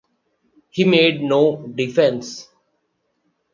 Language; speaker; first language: English; non-native, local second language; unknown